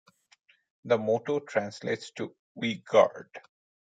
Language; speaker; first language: English; non-native, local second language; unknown